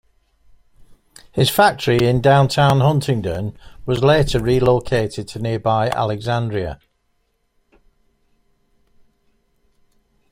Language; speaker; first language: English; native; English